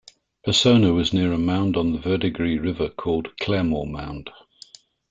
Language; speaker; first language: English; native; English